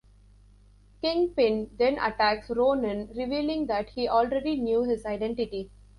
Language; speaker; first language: English; non-native, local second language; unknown